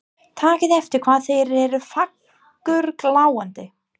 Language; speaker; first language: Icelandic; non-native, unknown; English